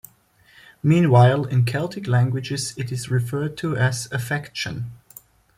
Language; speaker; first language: English; non-native, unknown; German